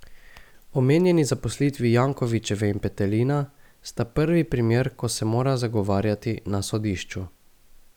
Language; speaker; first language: Slovenian; native; Slovenian